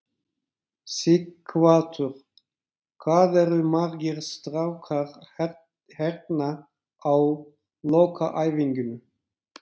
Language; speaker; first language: Icelandic; non-native, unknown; Turkish